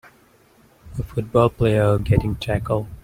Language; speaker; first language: English; non-native, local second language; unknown